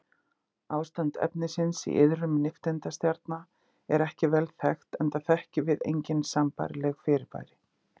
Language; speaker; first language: Icelandic; native; Icelandic